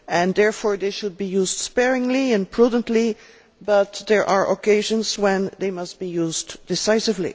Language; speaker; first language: English; non-native, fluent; Dutch